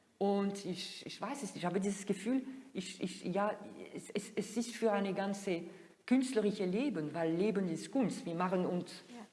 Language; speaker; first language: German; non-native, fluent; French